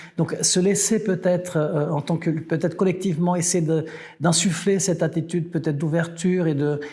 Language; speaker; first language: French; non-native, fluent; Portuguese